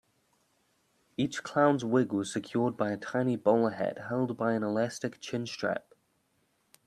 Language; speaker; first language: English; native; English